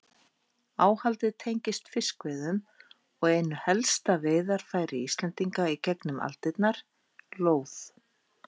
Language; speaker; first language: Icelandic; native; Icelandic